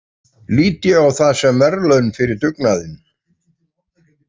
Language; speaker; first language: Icelandic; native; Icelandic